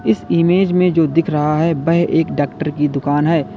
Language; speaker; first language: Hindi; native; Hindi